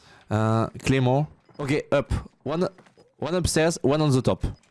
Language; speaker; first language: English; non-native, learner; French